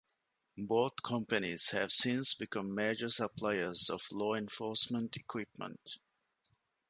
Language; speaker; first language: English; non-native, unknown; Divehi